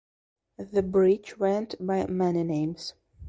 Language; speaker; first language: English; non-native, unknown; Belarusian